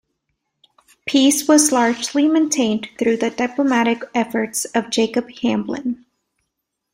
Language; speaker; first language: English; native; English